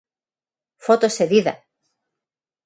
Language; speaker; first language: Galician; non-native, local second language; Spanish